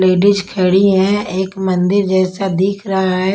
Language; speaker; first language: Hindi; non-native, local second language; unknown